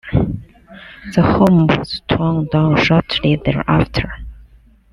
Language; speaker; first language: English; non-native, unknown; Chinese